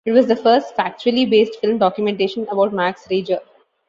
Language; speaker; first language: English; non-native, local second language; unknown